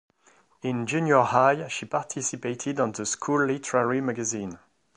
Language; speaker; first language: English; non-native, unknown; French